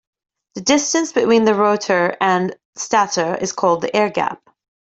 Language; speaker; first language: English; native; English